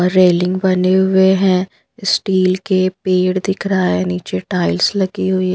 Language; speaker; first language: Hindi; non-native, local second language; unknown